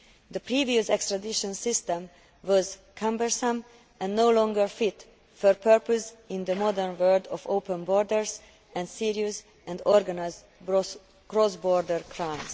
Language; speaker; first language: English; non-native, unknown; Hungarian